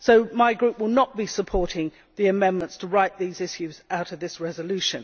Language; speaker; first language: English; native; English